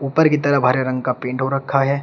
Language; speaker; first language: Hindi; native; Hindi